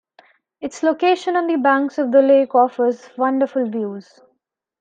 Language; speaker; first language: English; non-native, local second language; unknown